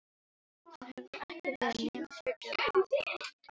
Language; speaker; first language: Icelandic; non-native, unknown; Filipino